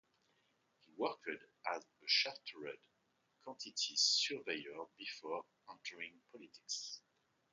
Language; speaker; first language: English; non-native, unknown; French